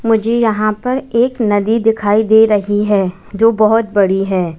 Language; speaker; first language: Hindi; native; Hindi